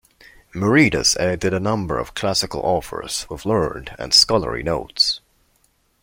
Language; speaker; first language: English; non-native, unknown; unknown